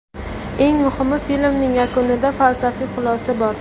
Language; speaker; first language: Uzbek; native; Uzbek